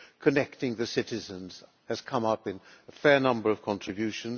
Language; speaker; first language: English; non-native, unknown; Hungarian